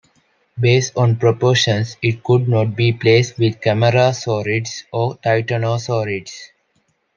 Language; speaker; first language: English; non-native, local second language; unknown